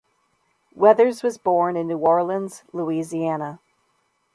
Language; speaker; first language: English; native; English